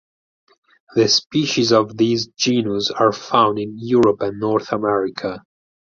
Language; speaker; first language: English; non-native, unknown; Italian